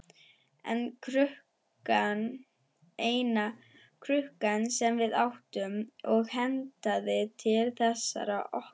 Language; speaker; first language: Icelandic; non-native, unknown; German